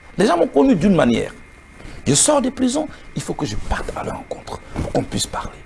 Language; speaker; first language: French; non-native, local second language; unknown